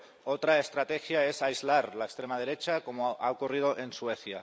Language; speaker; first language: Spanish; non-native, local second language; Catalan